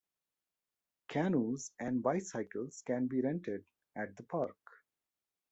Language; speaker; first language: English; non-native, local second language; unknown